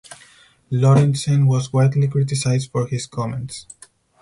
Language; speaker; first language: English; non-native, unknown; Spanish